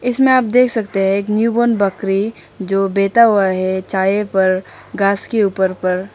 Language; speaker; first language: Hindi; non-native, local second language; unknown